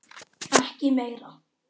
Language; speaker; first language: Icelandic; native; Icelandic